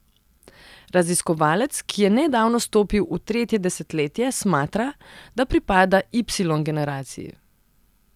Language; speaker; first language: Slovenian; non-native, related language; Serbian